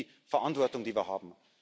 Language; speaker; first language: German; native; German